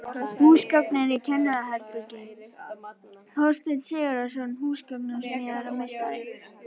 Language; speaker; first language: Icelandic; native; Icelandic